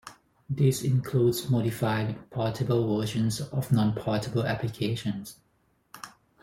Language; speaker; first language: English; non-native, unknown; Thai